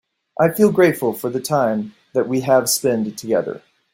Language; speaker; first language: English; native; English